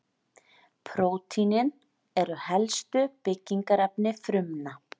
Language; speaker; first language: Icelandic; native; Icelandic